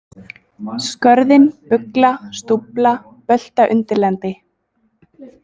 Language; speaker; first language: Icelandic; native; Icelandic